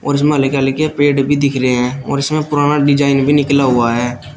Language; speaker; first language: Hindi; native; Hindi